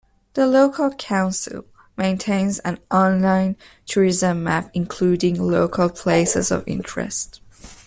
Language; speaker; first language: English; non-native, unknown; Persian